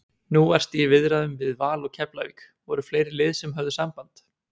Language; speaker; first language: Icelandic; native; Icelandic